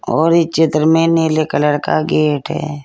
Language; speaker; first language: Hindi; native; Hindi